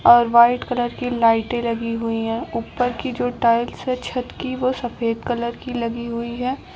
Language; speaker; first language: Hindi; native; Hindi